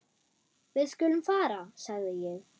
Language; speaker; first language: Icelandic; non-native, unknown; German